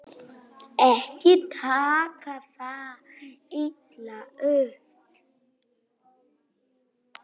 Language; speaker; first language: Icelandic; non-native, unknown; Polish